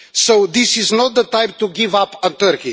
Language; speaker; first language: English; non-native, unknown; Romanian